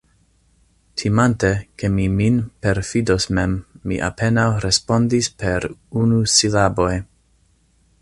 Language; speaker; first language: Esperanto; non-native, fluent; English